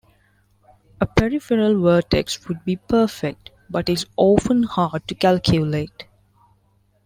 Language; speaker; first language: English; non-native, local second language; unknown